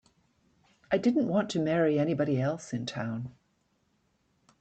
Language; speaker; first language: English; native; English